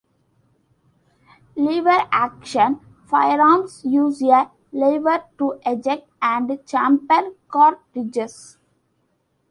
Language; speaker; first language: English; non-native, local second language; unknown